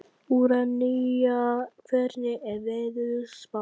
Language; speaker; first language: Icelandic; non-native, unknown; Vietnamese